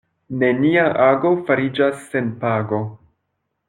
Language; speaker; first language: Esperanto; non-native, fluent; French